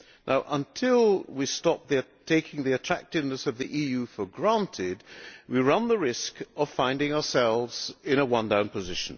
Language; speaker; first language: English; non-native, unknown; Hungarian